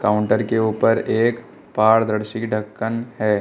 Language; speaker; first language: Hindi; native; Hindi